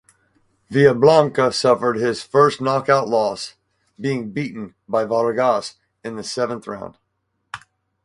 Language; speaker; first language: English; native; English